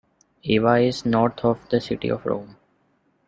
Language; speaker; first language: English; non-native, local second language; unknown